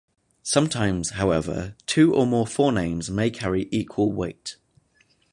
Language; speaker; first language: English; native; English